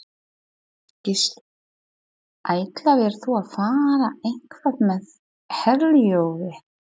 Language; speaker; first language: Icelandic; non-native, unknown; Polish